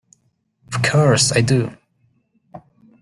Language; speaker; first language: English; native; English